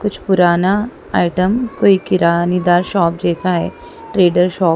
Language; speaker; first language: Hindi; non-native, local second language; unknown